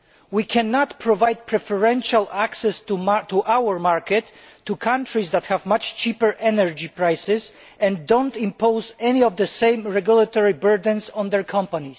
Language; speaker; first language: English; non-native, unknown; Polish